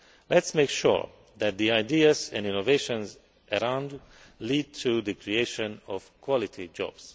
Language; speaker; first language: English; non-native, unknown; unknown